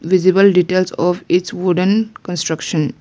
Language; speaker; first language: English; non-native, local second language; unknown